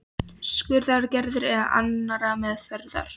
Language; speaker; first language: Icelandic; non-native, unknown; Polish